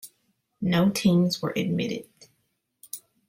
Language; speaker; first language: English; native; English